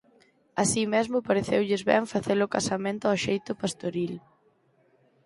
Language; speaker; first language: Galician; native; Galician